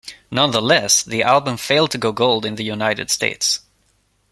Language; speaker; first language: English; non-native, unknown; Swedish